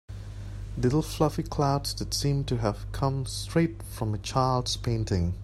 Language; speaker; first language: English; non-native, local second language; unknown